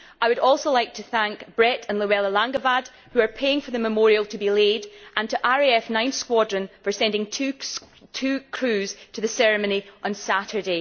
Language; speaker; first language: English; native; English